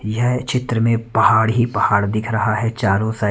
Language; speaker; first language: Hindi; non-native, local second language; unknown